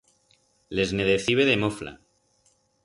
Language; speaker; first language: Aragonese; non-native, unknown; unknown